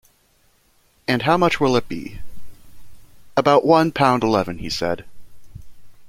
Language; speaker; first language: English; native; English